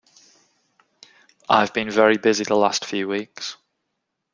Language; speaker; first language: English; native; English